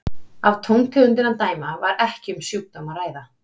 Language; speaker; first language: Icelandic; native; Icelandic